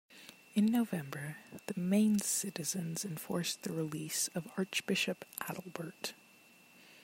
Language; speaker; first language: English; non-native, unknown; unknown